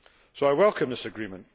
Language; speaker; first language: English; native; English